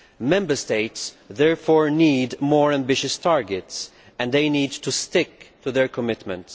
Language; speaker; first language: English; non-native, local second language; Maltese